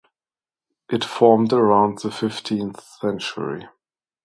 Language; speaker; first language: English; non-native, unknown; German